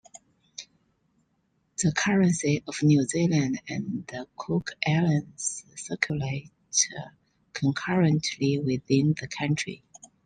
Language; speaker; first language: English; non-native, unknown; Chinese